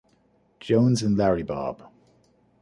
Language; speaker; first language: English; native; English